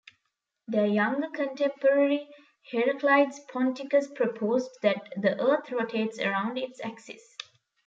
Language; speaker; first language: English; non-native, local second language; Tamil